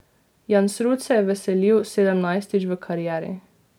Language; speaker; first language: Slovenian; native; Slovenian